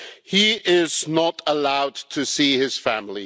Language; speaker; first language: English; non-native, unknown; German